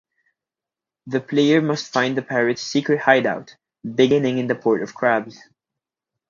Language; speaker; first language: English; native; English